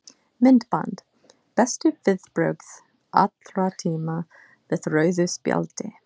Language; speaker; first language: Icelandic; non-native, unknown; English